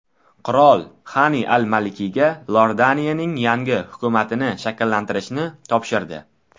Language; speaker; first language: Uzbek; non-native, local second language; Tajik